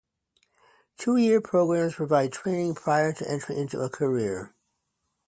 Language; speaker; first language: English; native; English